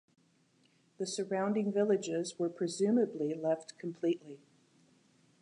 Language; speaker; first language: English; native; English